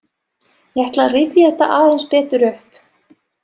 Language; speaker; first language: Icelandic; non-native, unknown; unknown